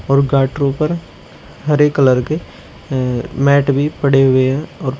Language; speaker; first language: Hindi; native; Hindi